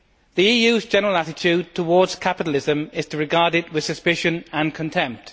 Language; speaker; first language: English; native; English